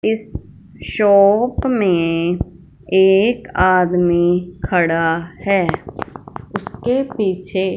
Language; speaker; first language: Hindi; non-native, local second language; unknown